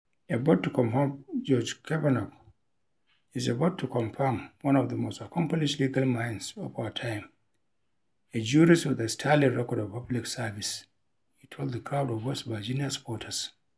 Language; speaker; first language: English; non-native, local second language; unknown